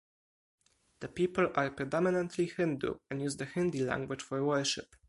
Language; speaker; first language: English; non-native, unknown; Polish